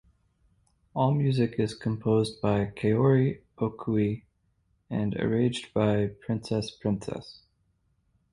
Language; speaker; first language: English; native; English